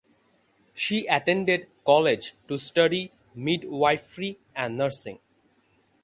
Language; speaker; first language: English; non-native, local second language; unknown